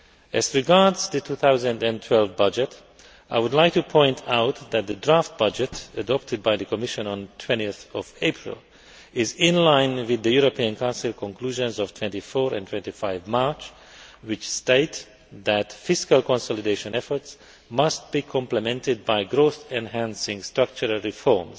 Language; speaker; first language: English; non-native, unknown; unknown